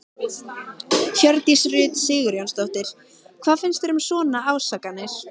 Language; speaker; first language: Icelandic; native; Icelandic